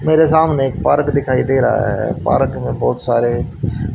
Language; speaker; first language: Hindi; native; Hindi